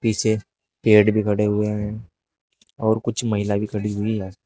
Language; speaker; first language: Hindi; native; Hindi